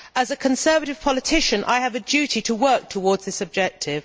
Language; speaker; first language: English; native; English